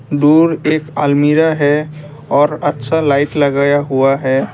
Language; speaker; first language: Hindi; non-native, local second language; Assamese